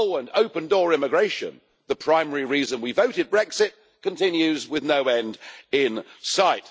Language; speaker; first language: English; native; English